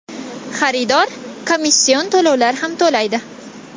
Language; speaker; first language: Uzbek; non-native, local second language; Kazakh